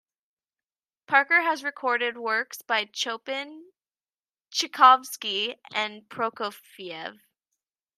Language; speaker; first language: English; native; English